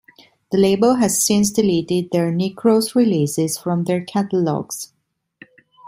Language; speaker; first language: English; non-native, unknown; Italian